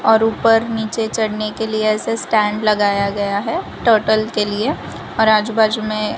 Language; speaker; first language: Hindi; non-native, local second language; Gujarati